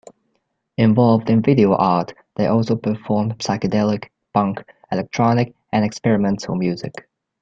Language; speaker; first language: English; native; English